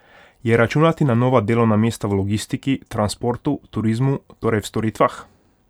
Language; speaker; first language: Slovenian; non-native, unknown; Hungarian